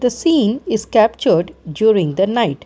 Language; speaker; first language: English; non-native, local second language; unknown